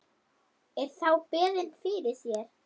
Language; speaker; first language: Icelandic; non-native, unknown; German